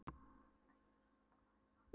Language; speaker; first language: Icelandic; non-native, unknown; Polish